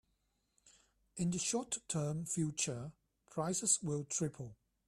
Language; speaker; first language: English; non-native, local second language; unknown